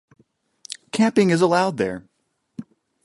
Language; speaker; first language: English; native; English